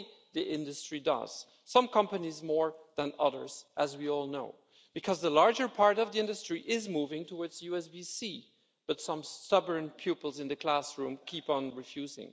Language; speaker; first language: English; non-native, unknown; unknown